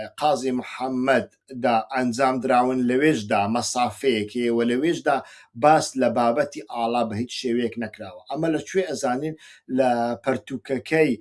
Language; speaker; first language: Central Kurdish; non-native, local second language; Kurdish